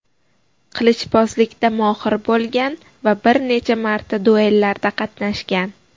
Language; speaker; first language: Uzbek; native; Uzbek